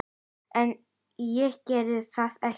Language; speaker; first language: Icelandic; native; Icelandic